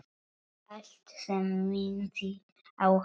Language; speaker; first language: Icelandic; non-native, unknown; Polish